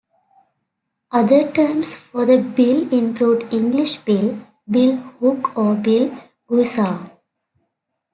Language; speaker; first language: English; native; English